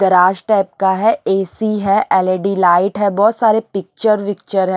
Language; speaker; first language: Hindi; non-native, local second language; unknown